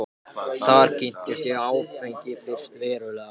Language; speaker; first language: Icelandic; non-native, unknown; Japanese